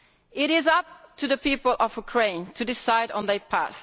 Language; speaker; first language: English; non-native, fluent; Italian